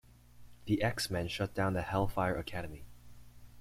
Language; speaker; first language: English; native; English